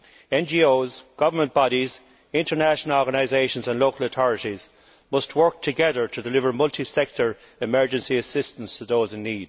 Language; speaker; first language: English; native; English